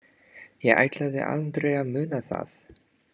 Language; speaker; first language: Icelandic; non-native, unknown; English